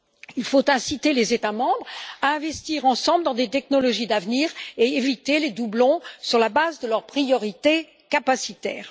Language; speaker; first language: French; native; French